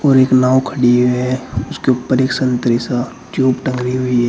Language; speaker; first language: Hindi; native; Hindi